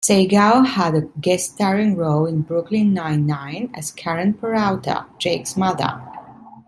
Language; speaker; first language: English; non-native, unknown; Italian